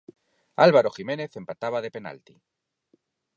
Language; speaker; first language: Galician; non-native, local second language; Spanish